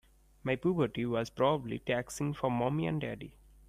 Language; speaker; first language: English; non-native, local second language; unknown